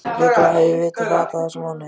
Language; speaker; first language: Icelandic; native; Icelandic